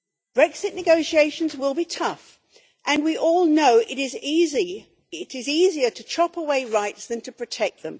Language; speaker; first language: English; native; English